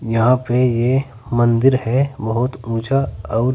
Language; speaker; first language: Hindi; native; Hindi